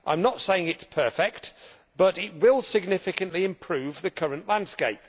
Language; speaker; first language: English; native; English